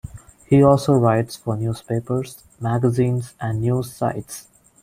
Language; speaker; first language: English; non-native, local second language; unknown